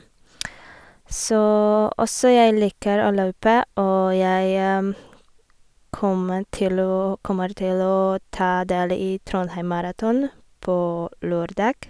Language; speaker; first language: Norwegian; non-native, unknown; Polish